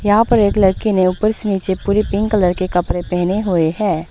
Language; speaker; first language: Hindi; non-native, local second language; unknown